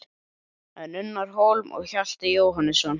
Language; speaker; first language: Icelandic; native; Icelandic